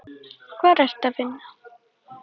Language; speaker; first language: Icelandic; native; Icelandic